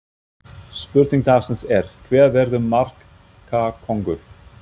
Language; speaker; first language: Icelandic; non-native, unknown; German